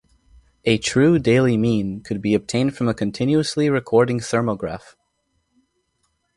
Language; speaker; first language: English; native; English